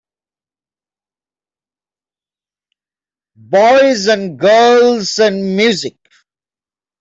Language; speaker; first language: English; non-native, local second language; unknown